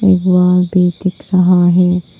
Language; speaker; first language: Hindi; non-native, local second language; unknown